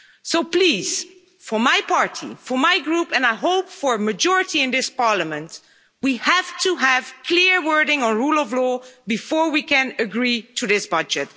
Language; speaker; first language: English; non-native, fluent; Dutch